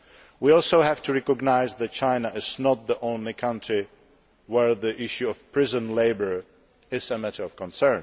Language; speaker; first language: English; non-native, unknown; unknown